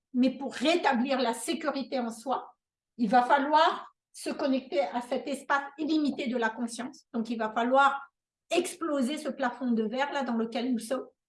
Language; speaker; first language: French; non-native, local second language; Malagasy